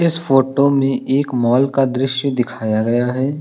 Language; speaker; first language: Hindi; native; Hindi